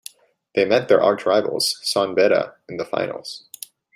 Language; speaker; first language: English; native; English